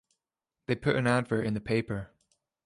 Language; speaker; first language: English; native; English